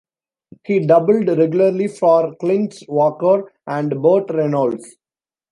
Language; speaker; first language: English; non-native, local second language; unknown